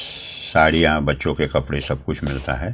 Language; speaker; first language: Hindi; native; Hindi